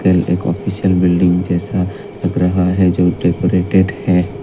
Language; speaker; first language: Hindi; non-native, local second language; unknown